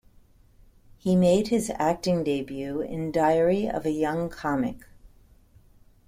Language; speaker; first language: English; native; English